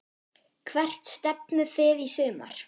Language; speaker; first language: Icelandic; non-native, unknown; German